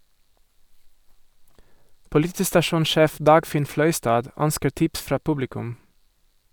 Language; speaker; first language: Norwegian; non-native, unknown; Portuguese